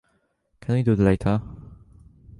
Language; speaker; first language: English; native; English